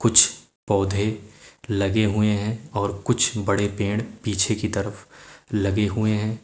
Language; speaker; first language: Hindi; native; Hindi